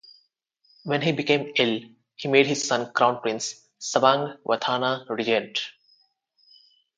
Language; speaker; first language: English; non-native, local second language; Telugu